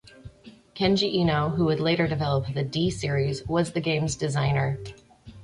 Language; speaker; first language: English; native; English